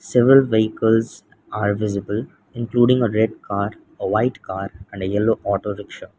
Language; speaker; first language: English; non-native, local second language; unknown